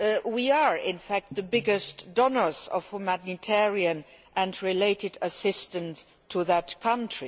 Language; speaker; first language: English; non-native, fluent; Luxembourgish